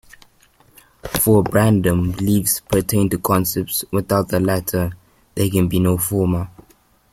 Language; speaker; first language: English; native; English